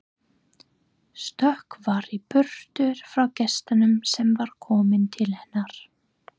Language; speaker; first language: Icelandic; non-native, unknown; English